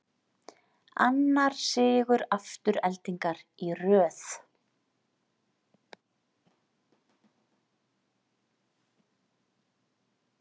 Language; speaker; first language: Icelandic; native; Icelandic